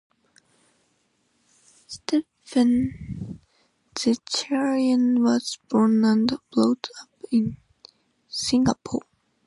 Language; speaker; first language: English; non-native, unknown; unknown